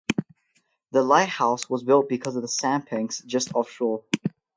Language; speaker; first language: English; native; English